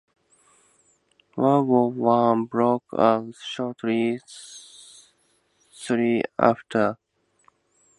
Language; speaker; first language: English; native; English